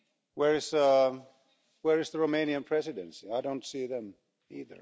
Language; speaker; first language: English; non-native, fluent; Finnish